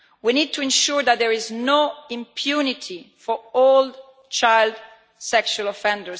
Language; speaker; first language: English; non-native, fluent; Italian